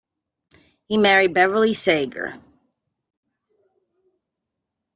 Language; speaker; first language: English; native; English